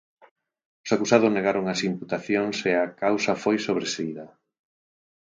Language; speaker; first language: Galician; native; Galician